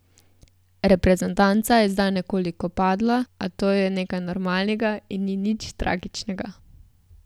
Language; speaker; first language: Slovenian; native; Slovenian